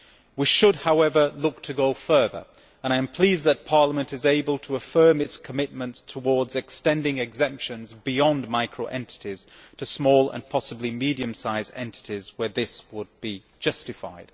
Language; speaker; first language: English; native; English